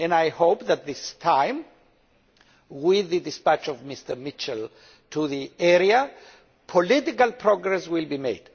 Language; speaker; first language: English; non-native, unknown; Greek